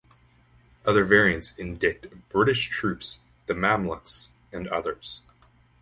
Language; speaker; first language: English; native; English